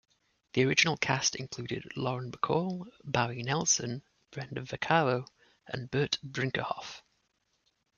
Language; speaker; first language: English; native; English